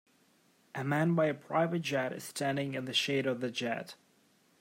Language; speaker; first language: English; native; English